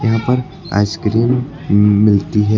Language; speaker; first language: Hindi; native; Hindi